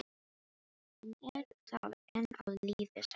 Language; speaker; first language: Icelandic; non-native, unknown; Filipino